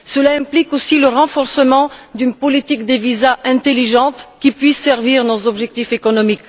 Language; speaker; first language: French; non-native, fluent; Bulgarian